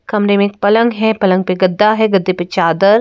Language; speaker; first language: Hindi; native; Hindi